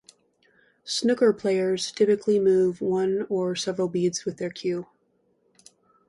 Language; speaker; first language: English; native; English